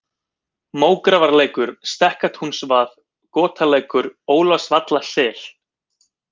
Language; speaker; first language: Icelandic; native; Icelandic